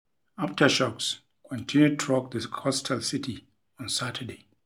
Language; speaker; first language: English; non-native, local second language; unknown